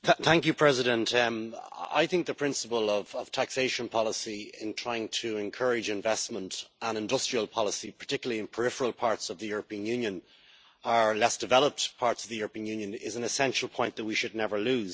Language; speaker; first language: English; native; English